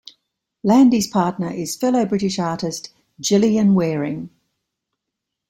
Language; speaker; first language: English; native; English